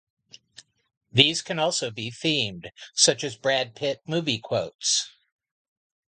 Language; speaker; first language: English; native; English